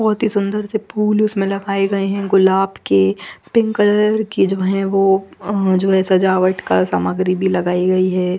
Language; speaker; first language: Hindi; non-native, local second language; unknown